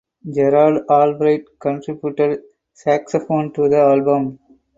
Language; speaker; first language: English; non-native, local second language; Tamil